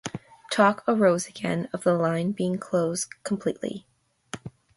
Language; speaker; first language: English; native; English